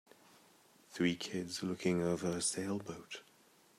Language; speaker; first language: English; native; English